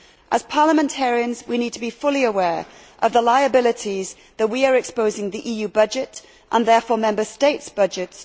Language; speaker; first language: English; native; English